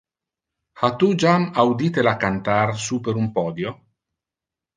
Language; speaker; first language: Interlingua; non-native, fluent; Italian